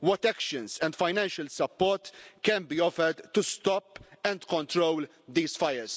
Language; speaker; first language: English; non-native, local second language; Maltese